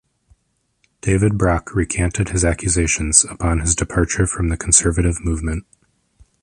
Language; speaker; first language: English; native; English